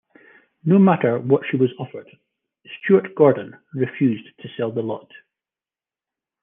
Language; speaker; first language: English; native; English